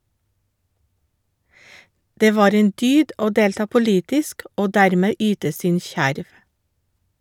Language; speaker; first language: Norwegian; non-native, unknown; English